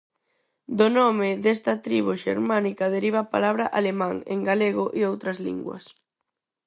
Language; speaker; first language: Galician; non-native, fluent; Spanish